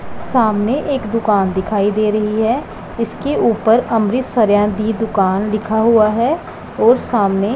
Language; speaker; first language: Hindi; non-native, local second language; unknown